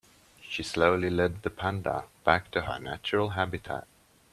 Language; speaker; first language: English; native; English